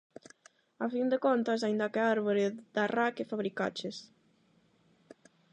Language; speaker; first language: Galician; non-native, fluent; Spanish